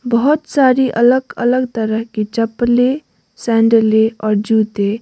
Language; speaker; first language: Hindi; non-native, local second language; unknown